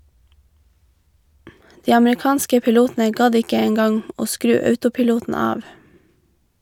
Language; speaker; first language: Norwegian; native; Norwegian